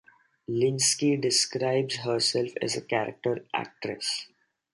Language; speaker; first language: English; non-native, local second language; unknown